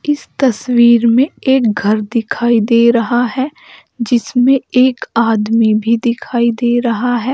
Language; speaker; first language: Hindi; native; Hindi